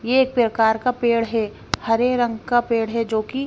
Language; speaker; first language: Hindi; non-native, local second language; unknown